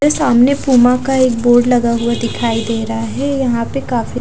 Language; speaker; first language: Hindi; non-native, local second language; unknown